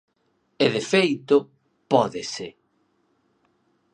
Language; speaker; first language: Galician; native; Galician